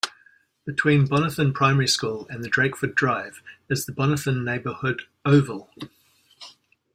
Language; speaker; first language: English; native; English